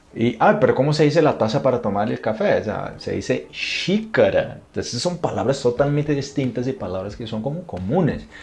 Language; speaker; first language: Spanish; non-native, related language; Portuguese